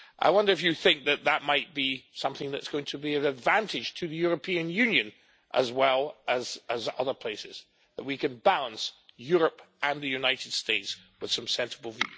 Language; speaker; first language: English; native; English